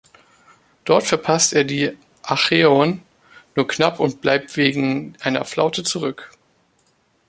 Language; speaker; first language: German; native; German